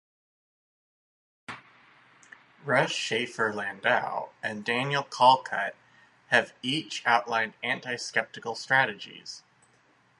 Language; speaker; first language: English; native; English